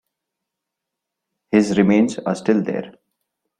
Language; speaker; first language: English; non-native, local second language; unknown